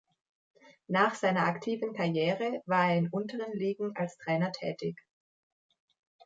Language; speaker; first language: German; native; German